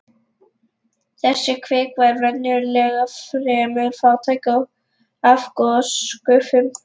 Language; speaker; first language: Icelandic; non-native, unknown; Lithuanian